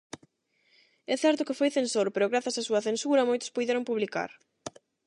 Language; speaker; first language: Galician; non-native, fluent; Spanish